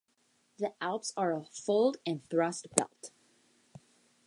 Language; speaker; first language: English; native; English